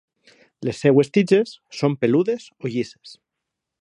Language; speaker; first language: Catalan; non-native, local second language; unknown